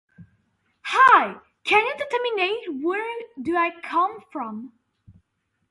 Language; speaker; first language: English; non-native, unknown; Swedish